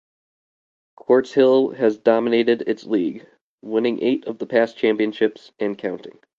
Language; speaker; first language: English; native; English